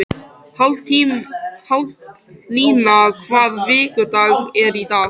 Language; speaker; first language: Icelandic; native; Icelandic